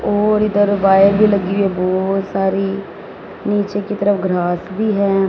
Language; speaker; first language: Hindi; non-native, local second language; Punjabi